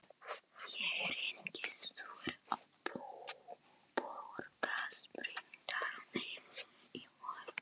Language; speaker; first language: Icelandic; non-native, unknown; Polish